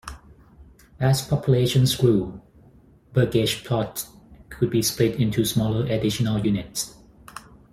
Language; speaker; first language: English; non-native, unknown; Thai